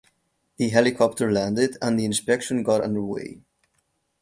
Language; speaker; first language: English; non-native, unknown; Catalan